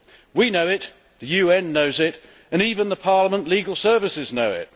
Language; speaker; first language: English; native; English